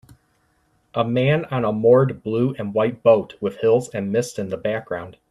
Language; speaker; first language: English; native; English